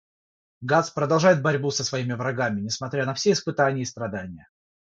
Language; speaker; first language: Russian; non-native, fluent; Georgian